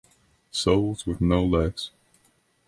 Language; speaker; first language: English; non-native, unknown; Estonian